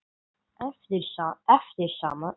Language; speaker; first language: Icelandic; non-native, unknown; English